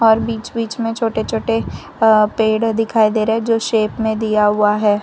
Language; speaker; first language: Hindi; non-native, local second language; Gujarati